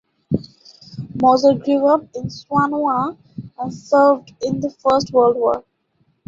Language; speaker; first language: English; non-native, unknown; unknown